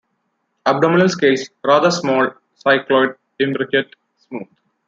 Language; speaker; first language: English; non-native, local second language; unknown